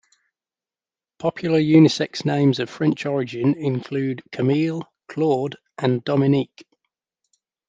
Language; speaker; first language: English; native; English